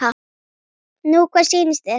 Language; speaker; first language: Icelandic; native; Icelandic